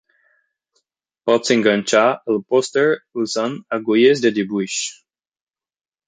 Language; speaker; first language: Catalan; non-native, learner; Portuguese